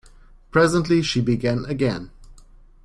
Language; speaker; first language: English; non-native, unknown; German